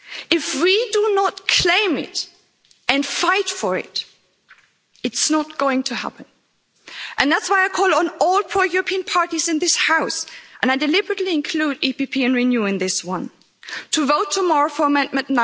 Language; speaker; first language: English; non-native, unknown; German